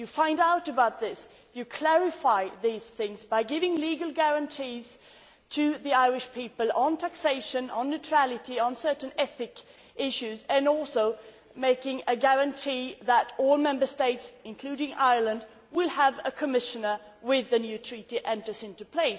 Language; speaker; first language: English; non-native, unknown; Swedish